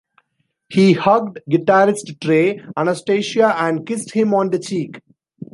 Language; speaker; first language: English; non-native, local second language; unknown